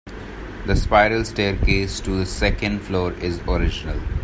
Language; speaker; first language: English; non-native, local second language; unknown